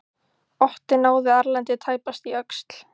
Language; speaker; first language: Icelandic; native; Icelandic